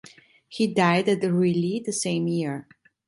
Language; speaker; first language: English; non-native, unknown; Italian